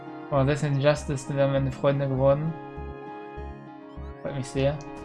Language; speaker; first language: German; native; German